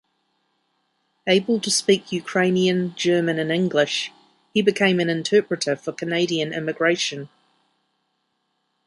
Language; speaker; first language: English; native; English